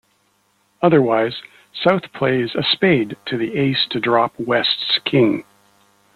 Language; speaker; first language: English; native; English